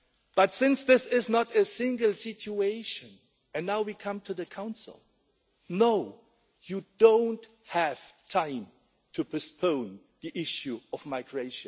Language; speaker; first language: English; non-native, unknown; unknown